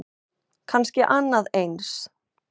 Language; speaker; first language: Icelandic; non-native, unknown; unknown